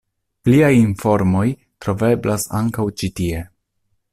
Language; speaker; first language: Esperanto; non-native, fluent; Italian